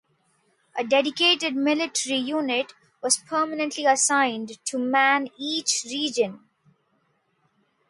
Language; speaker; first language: English; non-native, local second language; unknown